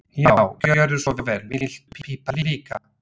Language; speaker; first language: Icelandic; non-native, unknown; Slovak